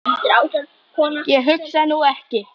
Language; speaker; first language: Icelandic; native; Icelandic